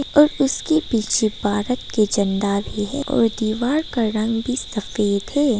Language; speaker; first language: Hindi; non-native, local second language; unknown